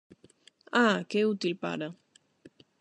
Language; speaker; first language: Galician; non-native, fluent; Spanish